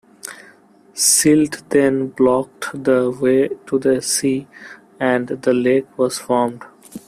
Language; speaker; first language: English; non-native, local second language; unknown